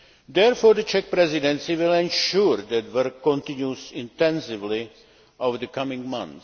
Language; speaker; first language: English; non-native, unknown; Czech